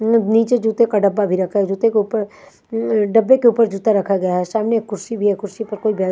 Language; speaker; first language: Hindi; non-native, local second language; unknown